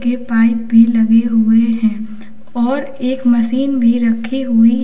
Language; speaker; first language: Hindi; native; Hindi